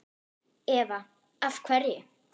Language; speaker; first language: Icelandic; non-native, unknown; German